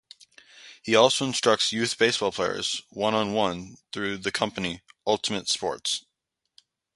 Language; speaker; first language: English; native; English